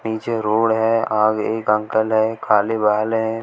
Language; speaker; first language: Hindi; native; Hindi